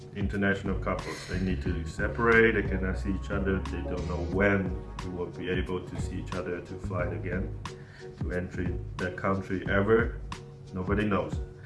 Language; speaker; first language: English; non-native, fluent; Chinese